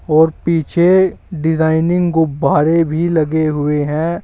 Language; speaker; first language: Hindi; native; Hindi